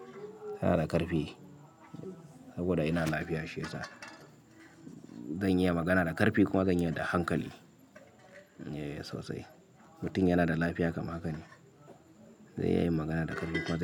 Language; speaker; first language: Hausa; native; Hausa